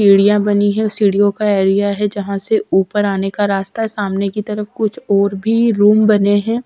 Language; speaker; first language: Hindi; native; Hindi